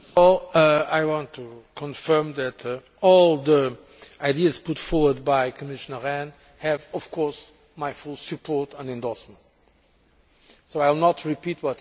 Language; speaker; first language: English; non-native, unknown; Portuguese